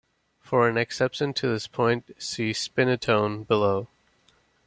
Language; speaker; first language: English; native; English